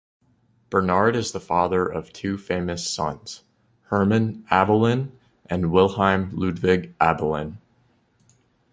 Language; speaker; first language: English; native; English